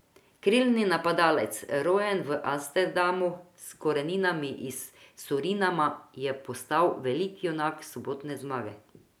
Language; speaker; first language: Slovenian; non-native, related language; Croatian